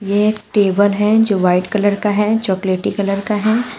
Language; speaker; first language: Hindi; native; Hindi